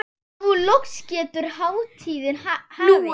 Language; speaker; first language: Icelandic; non-native, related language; Swedish